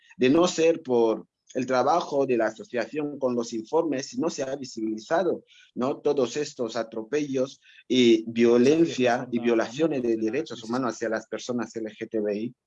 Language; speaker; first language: Spanish; non-native, local second language; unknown